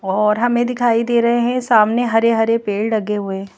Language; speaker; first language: Hindi; native; Hindi